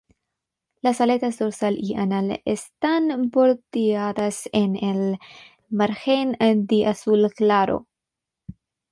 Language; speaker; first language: Spanish; non-native, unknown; Bangla